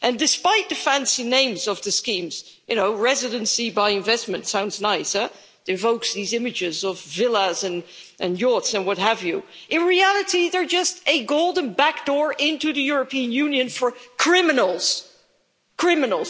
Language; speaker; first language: English; non-native, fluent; Dutch